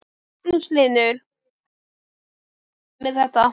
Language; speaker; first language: Icelandic; native; Icelandic